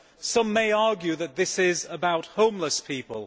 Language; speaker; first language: English; native; English